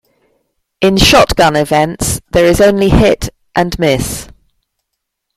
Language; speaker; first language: English; native; English